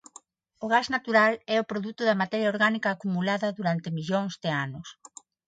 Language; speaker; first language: Galician; non-native, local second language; Spanish